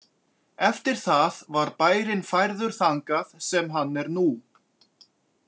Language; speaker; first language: Icelandic; native; Icelandic